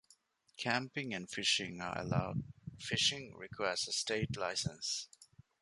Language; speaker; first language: English; non-native, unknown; Divehi